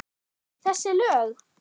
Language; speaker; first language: Icelandic; non-native, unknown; German